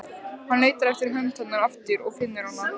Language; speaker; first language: Icelandic; native; Icelandic